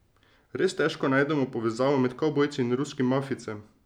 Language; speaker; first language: Slovenian; native; Slovenian